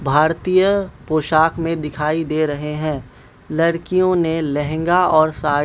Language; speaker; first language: Hindi; non-native, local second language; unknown